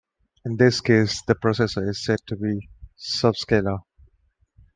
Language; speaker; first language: English; non-native, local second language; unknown